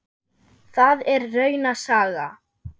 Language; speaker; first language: Icelandic; non-native, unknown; German